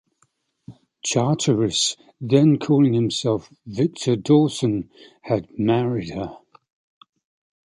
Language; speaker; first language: English; native; English